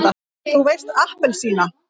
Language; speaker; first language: Icelandic; native; Icelandic